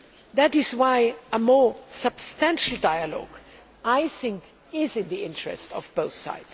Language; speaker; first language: English; non-native, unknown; German